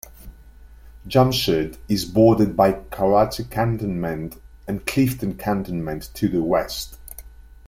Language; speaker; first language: English; native; English